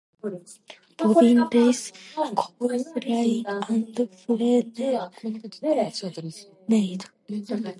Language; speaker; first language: English; non-native, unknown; Japanese